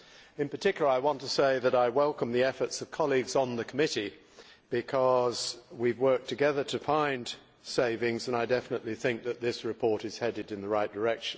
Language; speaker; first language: English; native; English